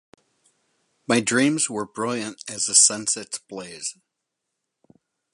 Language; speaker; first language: English; native; English